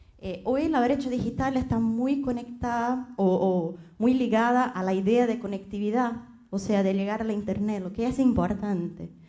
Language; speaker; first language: Spanish; non-native, related language; Portuguese